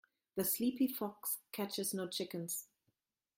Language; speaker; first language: English; non-native, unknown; German